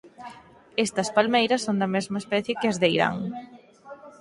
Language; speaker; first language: Galician; native; Galician